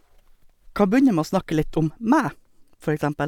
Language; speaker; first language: Norwegian; native; Norwegian